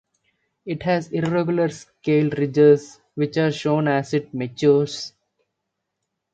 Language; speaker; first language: English; non-native, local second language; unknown